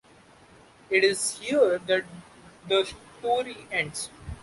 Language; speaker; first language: English; non-native, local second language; Marathi